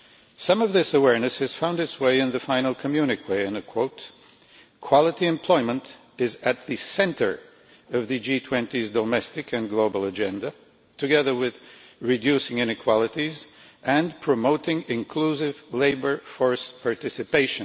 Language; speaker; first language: English; non-native, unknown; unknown